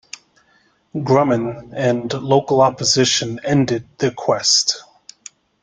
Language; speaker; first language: English; native; English